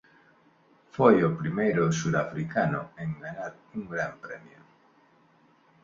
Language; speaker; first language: Galician; non-native, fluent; Spanish